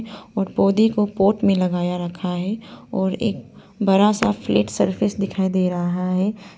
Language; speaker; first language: Hindi; non-native, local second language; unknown